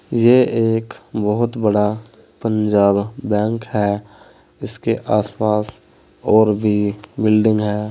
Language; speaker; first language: Hindi; native; Hindi